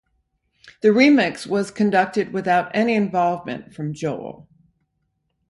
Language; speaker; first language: English; native; English